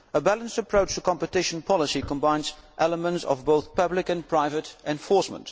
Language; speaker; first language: English; non-native, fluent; Dutch